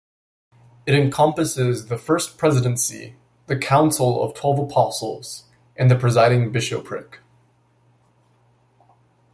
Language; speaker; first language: English; native; English